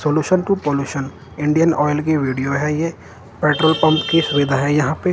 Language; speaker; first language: Hindi; non-native, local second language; Punjabi